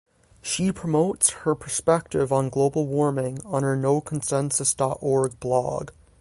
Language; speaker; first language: English; native; English